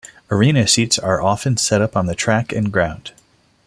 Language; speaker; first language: English; non-native, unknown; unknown